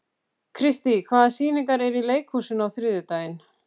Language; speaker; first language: Icelandic; native; Icelandic